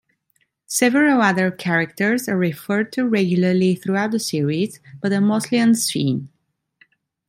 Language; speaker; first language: English; non-native, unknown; Italian